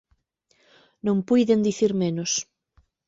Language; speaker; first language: Galician; native; Galician